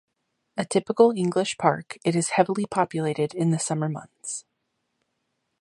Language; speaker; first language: English; native; English